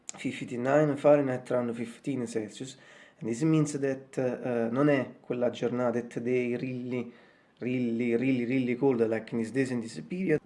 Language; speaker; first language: English; non-native, fluent; Italian